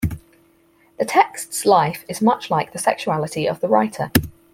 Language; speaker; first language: English; native; English